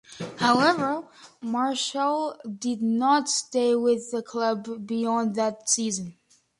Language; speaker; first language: English; native; English